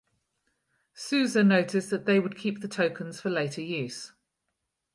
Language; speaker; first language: English; native; English